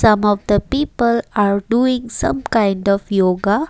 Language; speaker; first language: English; non-native, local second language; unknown